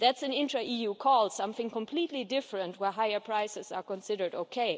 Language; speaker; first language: English; non-native, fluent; German